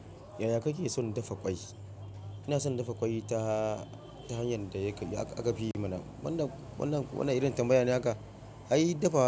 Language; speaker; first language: Hausa; non-native, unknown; Yoruba